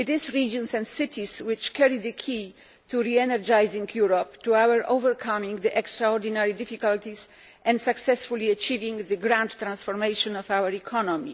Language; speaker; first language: English; non-native, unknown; Polish